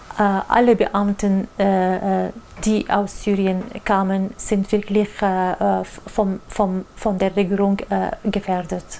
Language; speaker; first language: German; non-native, learner; Arabic